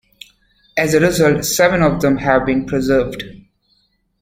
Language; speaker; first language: English; native; English